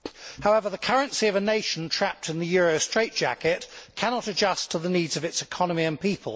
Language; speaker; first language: English; native; English